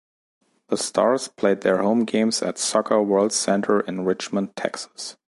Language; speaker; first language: English; non-native, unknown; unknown